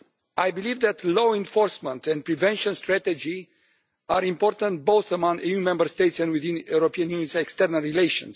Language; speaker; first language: English; non-native, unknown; Romanian